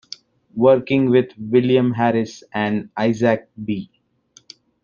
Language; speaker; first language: English; non-native, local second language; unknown